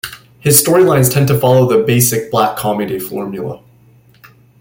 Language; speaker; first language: English; native; English